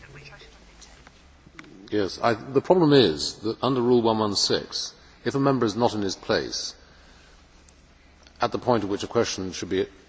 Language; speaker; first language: English; native; English